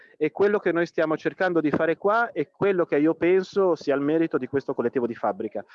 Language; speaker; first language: Italian; native; Italian